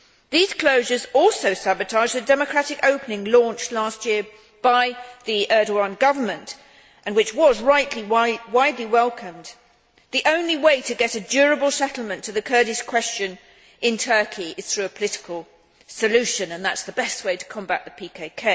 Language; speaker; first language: English; native; English